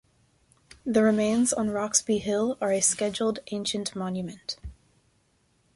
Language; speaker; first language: English; native; English